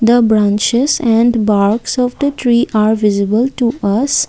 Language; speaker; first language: English; non-native, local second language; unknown